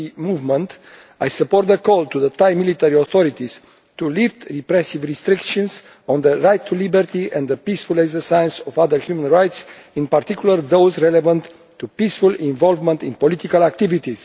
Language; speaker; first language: English; non-native, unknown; Romanian